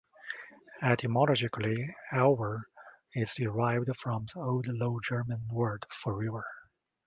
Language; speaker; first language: English; non-native, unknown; Chinese